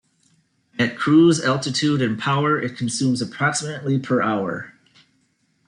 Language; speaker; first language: English; native; English